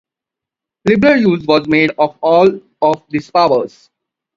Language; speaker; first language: English; non-native, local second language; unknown